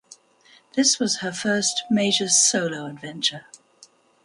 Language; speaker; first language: English; native; English